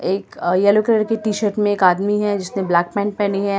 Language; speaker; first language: Hindi; native; Hindi